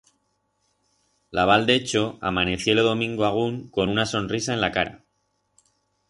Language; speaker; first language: Aragonese; non-native, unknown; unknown